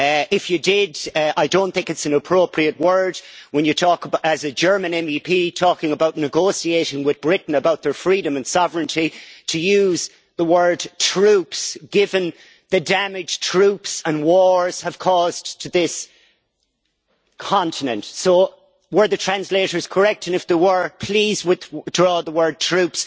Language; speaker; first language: English; native; English